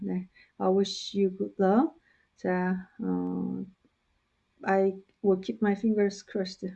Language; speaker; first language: English; non-native, fluent; Korean